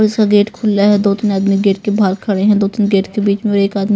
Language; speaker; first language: Hindi; non-native, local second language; Punjabi